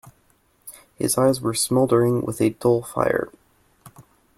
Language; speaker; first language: English; native; English